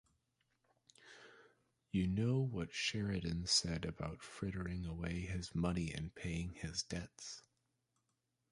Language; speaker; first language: English; native; English